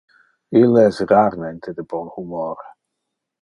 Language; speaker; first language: Interlingua; non-native, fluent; Dutch